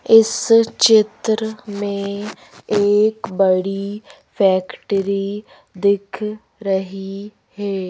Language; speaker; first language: Hindi; native; Hindi